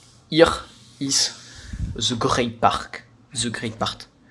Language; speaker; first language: English; non-native, learner; French